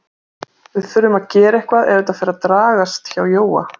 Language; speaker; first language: Icelandic; native; Icelandic